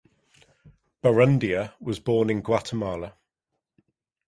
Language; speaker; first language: English; native; English